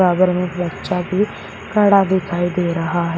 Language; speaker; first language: Hindi; native; Hindi